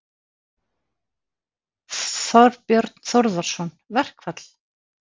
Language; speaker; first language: Icelandic; native; Icelandic